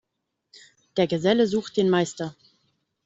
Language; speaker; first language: German; native; German